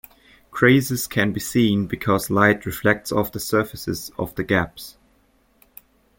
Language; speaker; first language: English; native; English